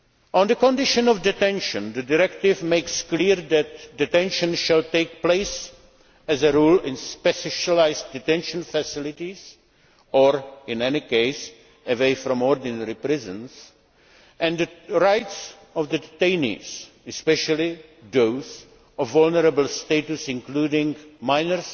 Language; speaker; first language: English; non-native, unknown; Czech